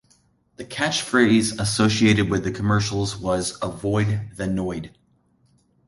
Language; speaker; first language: English; native; English